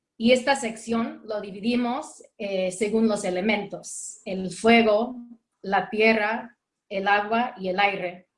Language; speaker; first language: Spanish; non-native, fluent; English